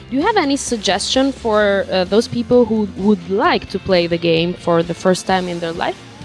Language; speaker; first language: English; non-native, fluent; Italian